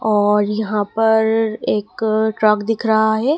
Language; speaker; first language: Hindi; native; Hindi